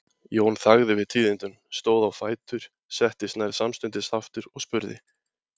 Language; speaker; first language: Icelandic; native; Icelandic